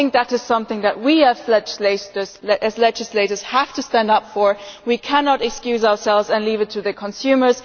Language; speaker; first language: English; non-native, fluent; German